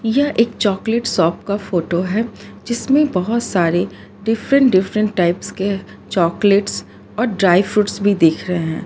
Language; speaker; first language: Hindi; non-native, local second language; Gujarati